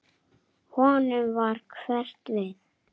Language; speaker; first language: Icelandic; native; Icelandic